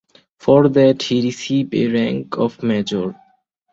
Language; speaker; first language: English; non-native, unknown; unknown